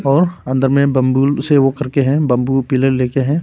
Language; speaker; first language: Hindi; non-native, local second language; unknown